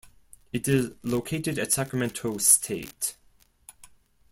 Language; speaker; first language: English; non-native, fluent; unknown